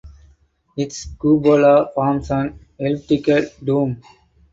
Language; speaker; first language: English; non-native, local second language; Tamil